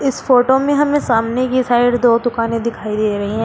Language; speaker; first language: Hindi; native; Hindi